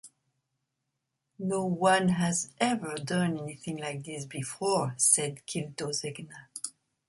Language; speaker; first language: English; non-native, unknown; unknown